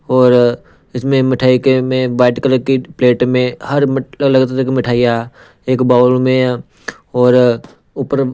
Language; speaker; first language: Hindi; non-native, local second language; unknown